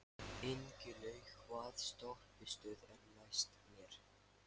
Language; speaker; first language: Icelandic; non-native, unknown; Lithuanian